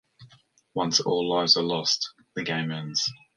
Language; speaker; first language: English; native; English